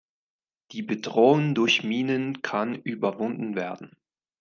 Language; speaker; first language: German; non-native, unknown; Spanish